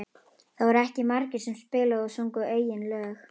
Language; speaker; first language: Icelandic; native; Icelandic